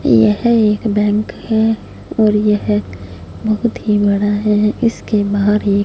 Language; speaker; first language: Hindi; non-native, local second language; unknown